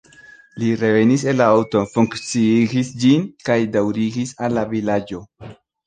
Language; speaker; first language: Esperanto; non-native, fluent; Spanish